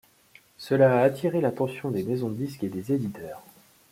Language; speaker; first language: French; native; French